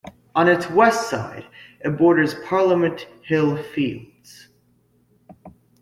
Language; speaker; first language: English; native; English